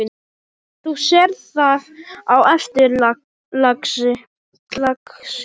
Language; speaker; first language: Icelandic; non-native, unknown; Polish